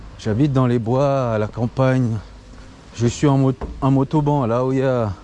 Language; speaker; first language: French; non-native, local second language; Comorian